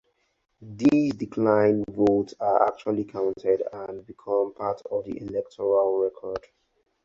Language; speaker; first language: English; non-native, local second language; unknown